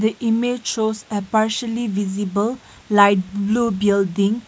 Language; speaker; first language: English; non-native, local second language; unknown